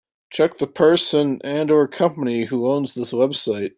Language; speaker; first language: English; native; English